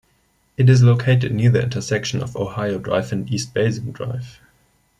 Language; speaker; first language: English; non-native, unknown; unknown